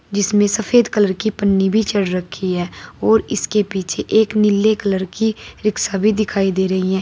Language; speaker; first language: Hindi; native; Hindi